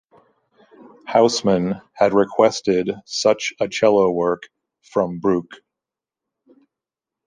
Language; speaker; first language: English; native; English